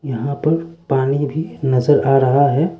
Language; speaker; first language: Hindi; non-native, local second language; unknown